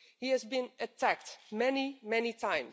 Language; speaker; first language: English; non-native, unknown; Dutch